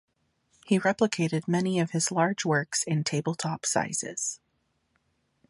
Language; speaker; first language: English; native; English